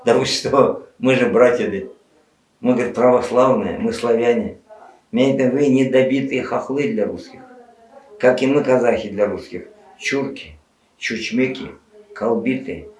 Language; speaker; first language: Russian; non-native, local second language; Kazakh